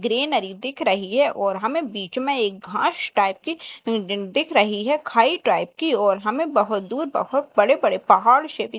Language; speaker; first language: Hindi; native; Hindi